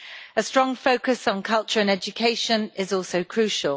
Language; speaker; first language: English; native; English